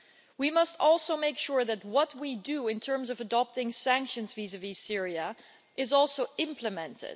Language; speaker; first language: English; non-native, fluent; Dutch